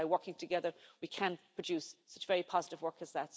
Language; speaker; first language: English; native; English